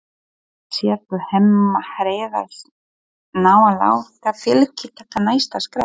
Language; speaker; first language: Icelandic; non-native, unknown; Polish